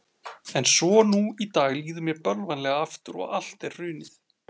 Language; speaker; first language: Icelandic; native; Icelandic